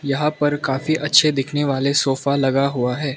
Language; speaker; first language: Hindi; non-native, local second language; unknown